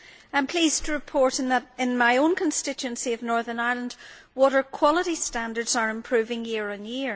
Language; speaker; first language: English; native; English